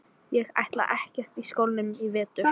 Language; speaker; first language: Icelandic; non-native, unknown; English